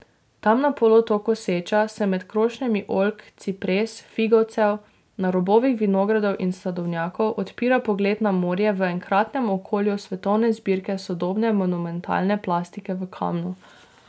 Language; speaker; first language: Slovenian; native; Slovenian